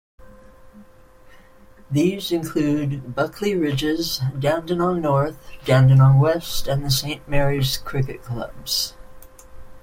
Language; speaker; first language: English; native; English